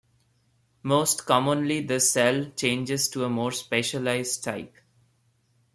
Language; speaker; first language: English; non-native, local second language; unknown